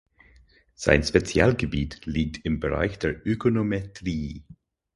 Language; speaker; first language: German; non-native, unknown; English